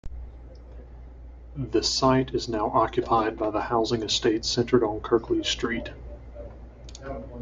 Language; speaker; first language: English; native; English